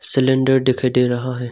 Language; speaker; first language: Hindi; non-native, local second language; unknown